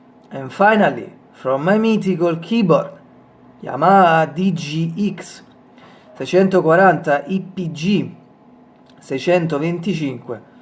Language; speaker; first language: English; non-native, fluent; Italian